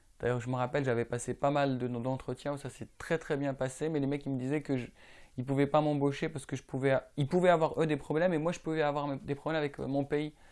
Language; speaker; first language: French; non-native, local second language; Arabic